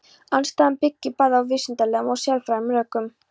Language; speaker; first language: Icelandic; non-native, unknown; Polish